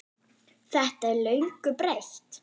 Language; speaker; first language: Icelandic; non-native, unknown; German